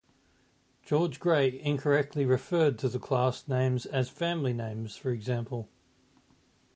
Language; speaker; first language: English; native; English